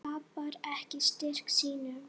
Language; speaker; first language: Icelandic; non-native, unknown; Polish